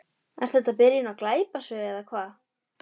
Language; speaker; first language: Icelandic; native; Icelandic